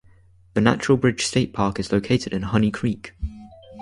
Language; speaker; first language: English; native; English